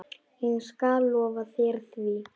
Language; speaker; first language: Icelandic; non-native, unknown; Polish